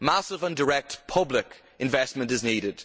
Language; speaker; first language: English; native; English